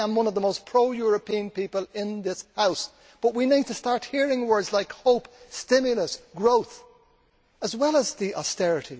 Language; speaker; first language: English; native; English